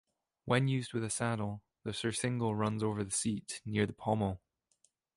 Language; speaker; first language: English; native; English